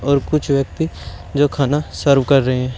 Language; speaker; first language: Hindi; native; Hindi